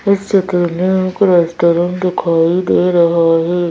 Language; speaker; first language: Hindi; native; Hindi